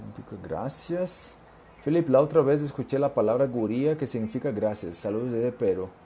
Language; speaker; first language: Spanish; non-native, related language; Portuguese